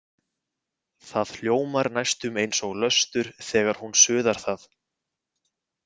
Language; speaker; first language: Icelandic; native; Icelandic